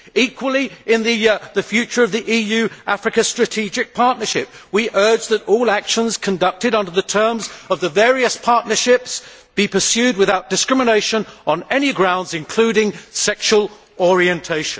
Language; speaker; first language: English; native; English